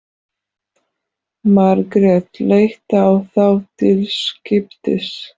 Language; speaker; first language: Icelandic; non-native, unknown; Polish